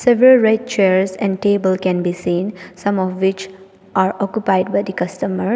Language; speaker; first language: English; non-native, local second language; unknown